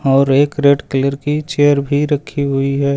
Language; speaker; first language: Hindi; native; Hindi